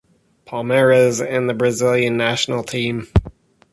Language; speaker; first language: English; native; English